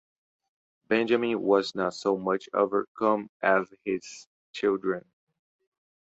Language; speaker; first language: English; non-native, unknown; Portuguese